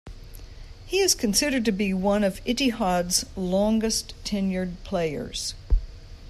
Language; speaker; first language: English; native; English